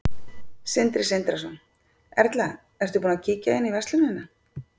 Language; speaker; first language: Icelandic; native; Icelandic